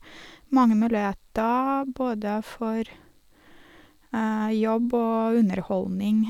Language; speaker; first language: Norwegian; non-native, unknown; Russian